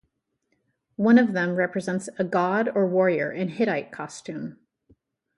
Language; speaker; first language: English; native; English